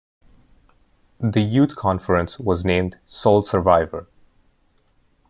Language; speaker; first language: English; non-native, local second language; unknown